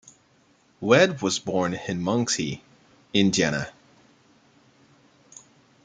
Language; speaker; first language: English; non-native, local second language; French